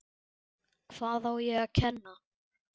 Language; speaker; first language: Icelandic; native; Icelandic